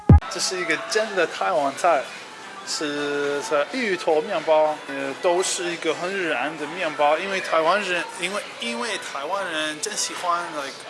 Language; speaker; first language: Chinese; non-native, learner; English